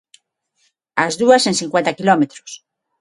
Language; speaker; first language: Galician; non-native, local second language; Spanish